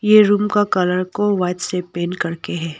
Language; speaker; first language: Hindi; non-native, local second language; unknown